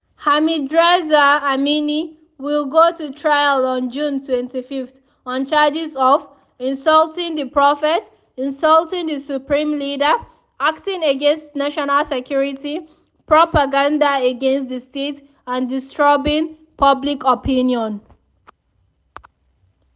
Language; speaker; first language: English; non-native, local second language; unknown